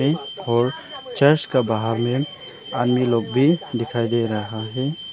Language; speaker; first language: Hindi; non-native, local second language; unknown